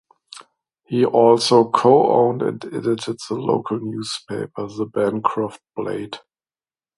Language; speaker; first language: English; non-native, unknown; German